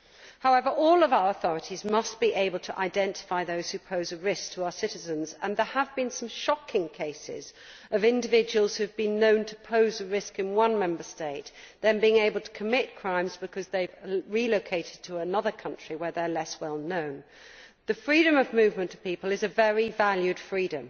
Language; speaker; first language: English; native; English